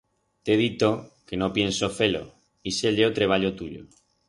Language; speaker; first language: Aragonese; non-native, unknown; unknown